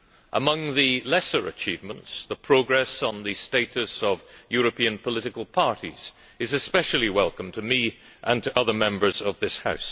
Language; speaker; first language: English; native; English